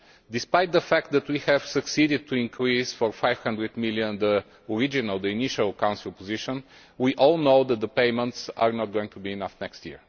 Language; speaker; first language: English; non-native, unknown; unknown